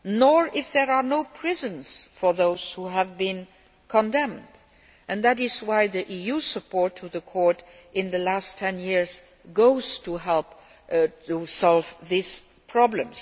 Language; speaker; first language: English; non-native, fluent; Luxembourgish